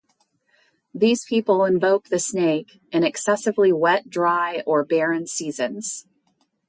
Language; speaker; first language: English; native; English